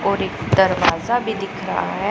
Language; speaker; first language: Hindi; non-native, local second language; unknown